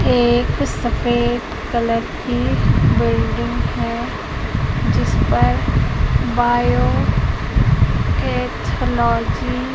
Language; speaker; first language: Hindi; native; Hindi